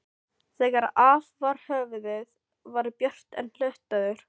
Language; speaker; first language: Icelandic; non-native, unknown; Filipino